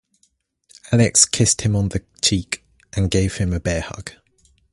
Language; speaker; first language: English; native; English